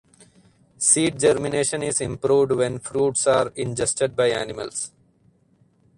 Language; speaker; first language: English; non-native, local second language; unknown